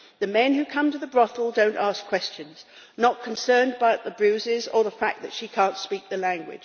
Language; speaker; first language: English; native; English